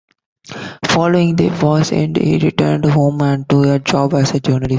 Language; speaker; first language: English; non-native, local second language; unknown